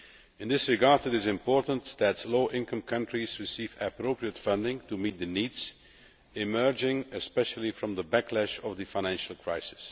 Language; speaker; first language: English; non-native, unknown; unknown